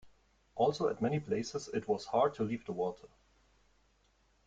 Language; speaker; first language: English; non-native, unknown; German